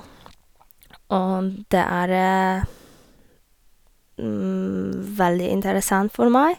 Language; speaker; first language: Norwegian; non-native, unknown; Polish